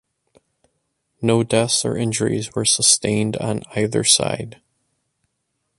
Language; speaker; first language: English; native; English